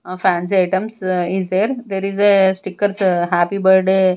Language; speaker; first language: English; non-native, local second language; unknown